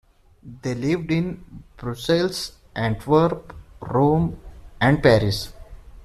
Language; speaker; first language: English; non-native, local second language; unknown